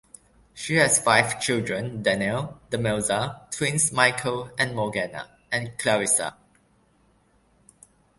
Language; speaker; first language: English; non-native, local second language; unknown